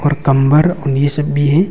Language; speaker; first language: Hindi; non-native, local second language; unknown